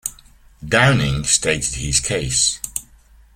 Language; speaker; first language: English; native; English